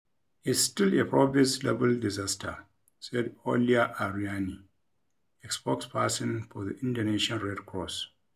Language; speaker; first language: English; non-native, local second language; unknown